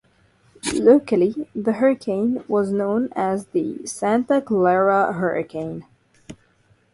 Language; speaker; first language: English; non-native, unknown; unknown